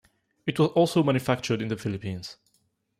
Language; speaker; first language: English; non-native, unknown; French